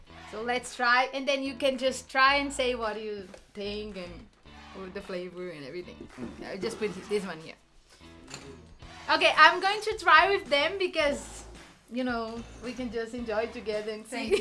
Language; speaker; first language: English; non-native, fluent; Portuguese